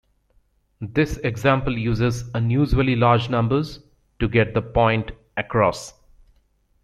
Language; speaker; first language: English; native; English